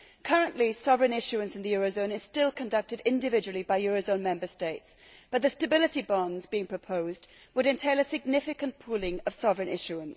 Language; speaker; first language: English; native; English